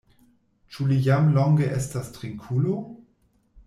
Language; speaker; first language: Esperanto; non-native, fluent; German